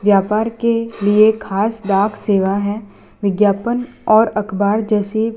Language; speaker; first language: Hindi; non-native, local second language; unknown